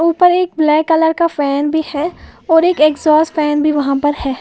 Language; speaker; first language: Hindi; native; Hindi